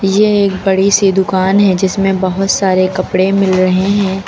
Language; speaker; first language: Hindi; native; Hindi